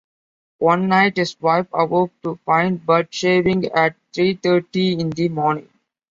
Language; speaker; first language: English; non-native, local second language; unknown